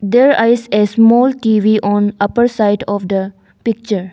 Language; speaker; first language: English; non-native, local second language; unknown